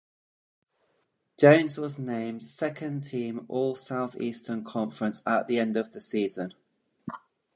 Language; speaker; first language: English; native; English